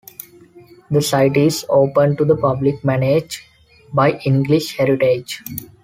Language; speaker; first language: English; non-native, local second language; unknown